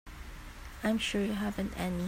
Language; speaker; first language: English; non-native, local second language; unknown